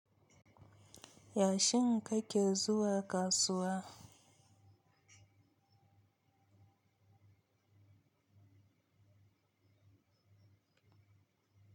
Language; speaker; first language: Hausa; native; Hausa